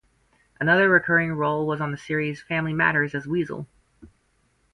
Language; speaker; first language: English; native; English